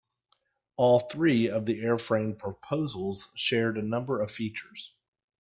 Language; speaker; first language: English; native; English